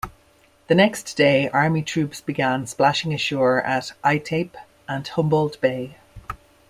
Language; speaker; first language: English; native; English